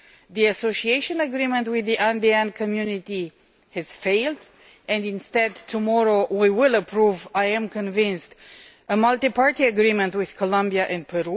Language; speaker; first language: English; non-native, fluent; Romanian